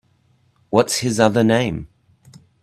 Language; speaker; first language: English; native; English